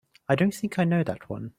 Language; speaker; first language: English; native; English